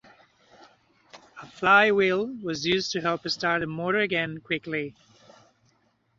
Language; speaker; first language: English; native; English